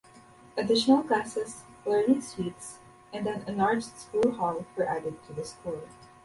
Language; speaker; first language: English; non-native, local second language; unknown